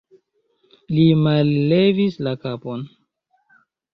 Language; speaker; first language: Esperanto; non-native, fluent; Chinese